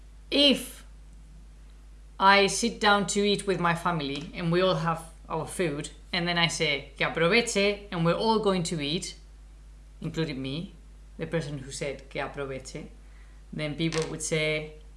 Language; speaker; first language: English; non-native, fluent; Spanish